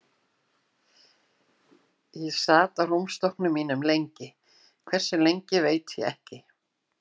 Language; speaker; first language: Icelandic; native; Icelandic